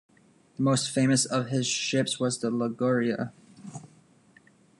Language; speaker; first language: English; native; English